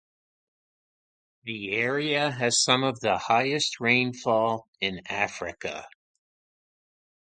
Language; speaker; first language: English; native; English